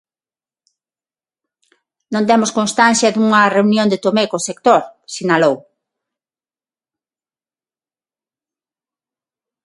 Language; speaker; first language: Galician; non-native, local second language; Spanish